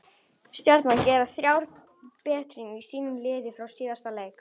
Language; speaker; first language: Icelandic; native; Icelandic